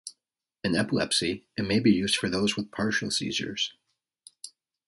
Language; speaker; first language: English; native; English